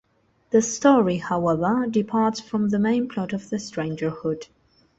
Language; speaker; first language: English; non-native, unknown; Spanish